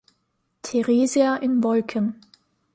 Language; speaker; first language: German; native; German